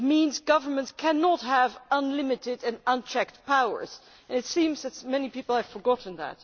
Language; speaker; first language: English; non-native, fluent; Dutch